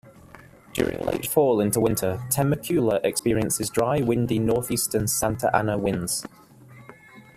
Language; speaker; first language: English; native; English